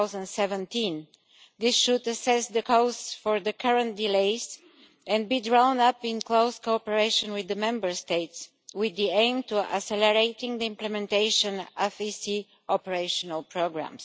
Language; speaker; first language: English; non-native, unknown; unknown